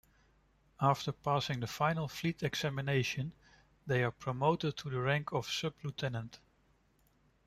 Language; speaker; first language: English; non-native, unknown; Dutch